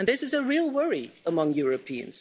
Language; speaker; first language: English; non-native, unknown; Dutch